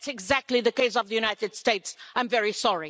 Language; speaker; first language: English; non-native, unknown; Portuguese